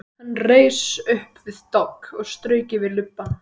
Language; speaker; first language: Icelandic; native; Icelandic